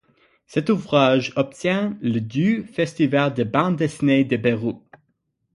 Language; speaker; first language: French; non-native, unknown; English